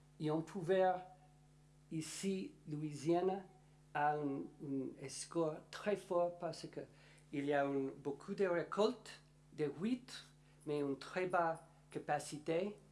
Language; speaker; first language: French; non-native, learner; English